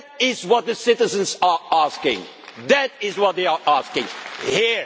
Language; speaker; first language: English; non-native, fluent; Dutch